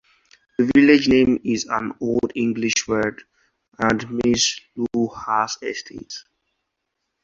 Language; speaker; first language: English; non-native, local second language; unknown